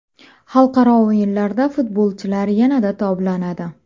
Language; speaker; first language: Uzbek; native; Uzbek